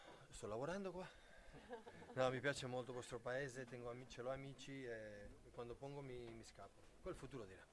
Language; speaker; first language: Italian; non-native, fluent; Catalan